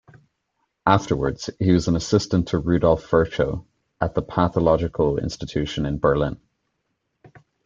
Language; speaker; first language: English; native; English